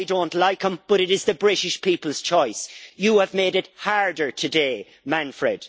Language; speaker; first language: English; native; English